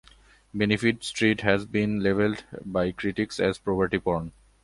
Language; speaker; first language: English; non-native, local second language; Bangla